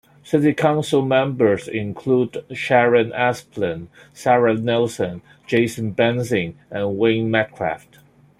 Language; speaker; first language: English; non-native, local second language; Cantonese